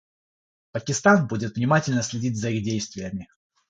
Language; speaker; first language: Russian; non-native, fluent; Georgian